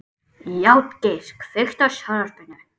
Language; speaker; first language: Icelandic; native; Icelandic